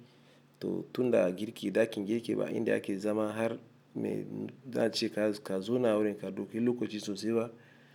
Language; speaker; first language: Hausa; non-native, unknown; Igbo